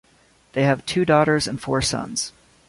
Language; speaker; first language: English; native; English